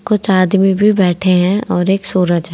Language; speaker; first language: Hindi; native; Hindi